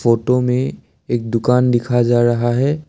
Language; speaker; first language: Hindi; non-native, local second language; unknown